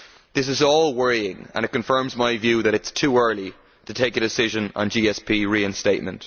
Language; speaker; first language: English; native; English